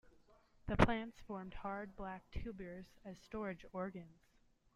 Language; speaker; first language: English; native; English